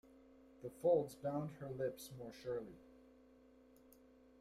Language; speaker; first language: English; native; English